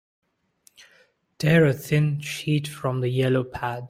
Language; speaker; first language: English; non-native, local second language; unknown